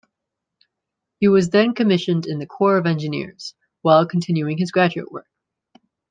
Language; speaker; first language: English; native; English